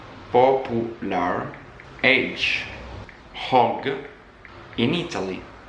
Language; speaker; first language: English; non-native, learner; Italian